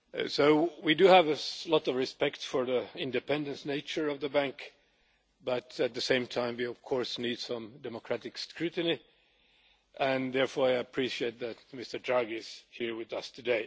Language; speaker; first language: English; non-native, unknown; Finnish